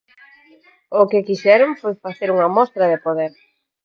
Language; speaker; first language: Galician; non-native, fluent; Spanish